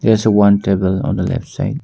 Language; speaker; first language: English; non-native, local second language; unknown